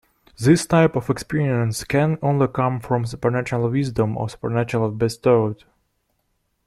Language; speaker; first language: English; non-native, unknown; Russian